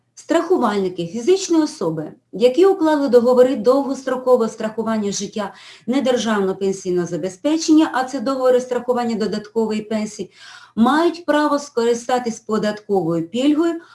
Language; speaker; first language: Ukrainian; non-native, local second language; Russian